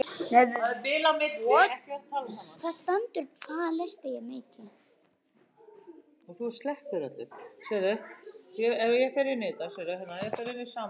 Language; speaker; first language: Icelandic; non-native, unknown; Polish